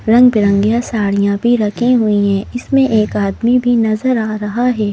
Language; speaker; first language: Hindi; native; Hindi